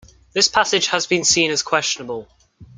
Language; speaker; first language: English; native; English